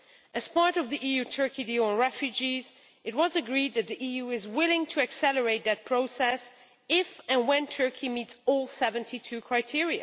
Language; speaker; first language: English; non-native, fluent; Dutch